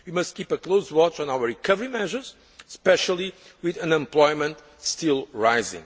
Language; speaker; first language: English; non-native, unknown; Portuguese